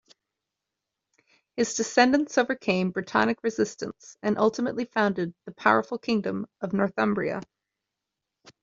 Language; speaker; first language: English; native; English